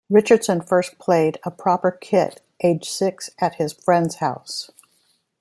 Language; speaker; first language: English; native; English